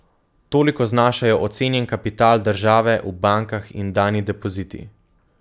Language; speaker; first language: Slovenian; native; Slovenian